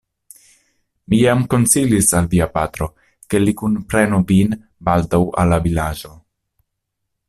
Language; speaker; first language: Esperanto; non-native, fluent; Italian